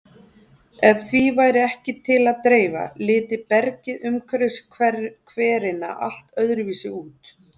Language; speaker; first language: Icelandic; native; Icelandic